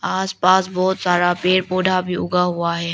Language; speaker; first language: Hindi; non-native, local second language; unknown